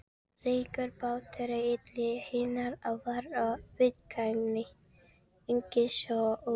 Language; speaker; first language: Icelandic; non-native, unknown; Filipino